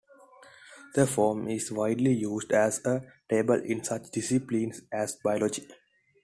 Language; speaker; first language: English; non-native, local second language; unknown